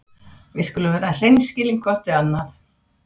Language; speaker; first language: Icelandic; non-native, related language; Swedish